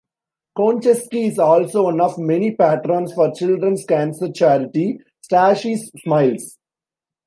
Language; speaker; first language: English; non-native, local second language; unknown